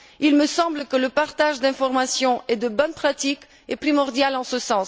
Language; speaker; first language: French; non-native, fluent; Bulgarian